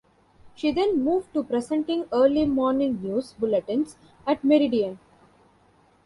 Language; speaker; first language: English; non-native, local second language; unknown